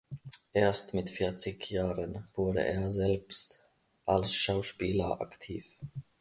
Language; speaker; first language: German; non-native, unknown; Finnish